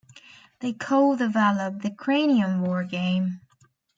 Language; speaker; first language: English; native; English